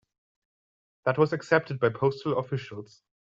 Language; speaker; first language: English; non-native, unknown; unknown